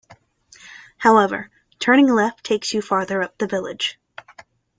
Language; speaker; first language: English; native; English